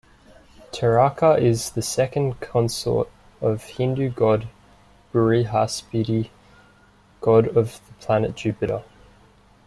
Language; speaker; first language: English; native; English